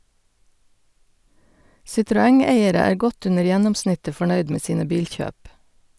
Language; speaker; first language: Norwegian; native; Norwegian